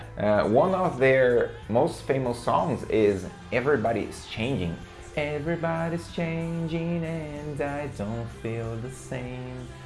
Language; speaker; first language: English; non-native, fluent; Portuguese